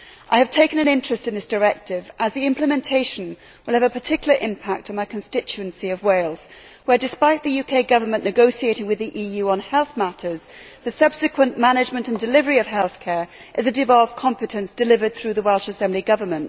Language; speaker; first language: English; native; English